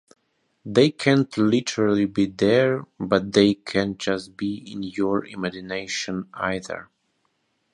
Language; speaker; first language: English; non-native, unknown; Russian